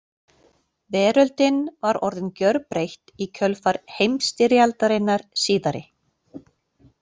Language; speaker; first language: Icelandic; native; Icelandic